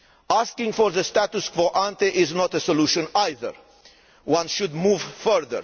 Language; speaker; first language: English; non-native, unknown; Romanian